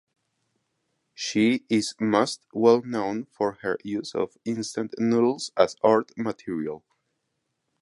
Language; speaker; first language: English; non-native, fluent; Spanish